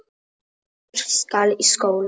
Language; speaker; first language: Icelandic; non-native, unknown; Polish